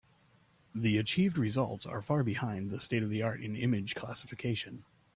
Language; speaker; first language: English; native; English